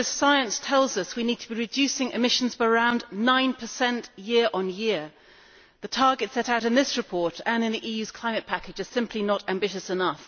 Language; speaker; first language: English; native; English